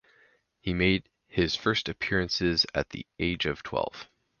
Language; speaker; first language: English; native; English